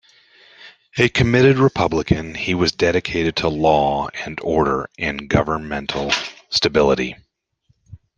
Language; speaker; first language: English; native; English